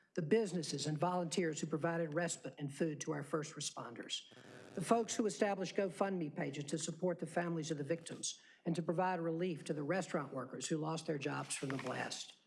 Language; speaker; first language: English; native; English